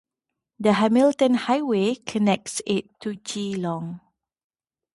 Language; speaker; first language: English; non-native, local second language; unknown